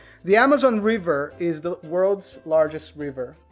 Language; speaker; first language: English; non-native, fluent; Portuguese